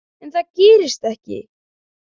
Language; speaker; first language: Icelandic; native; Icelandic